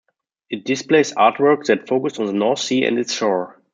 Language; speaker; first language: English; non-native, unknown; German